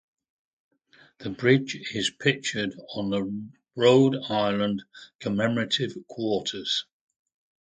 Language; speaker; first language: English; native; English